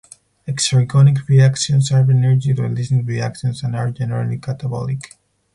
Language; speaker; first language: English; non-native, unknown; Spanish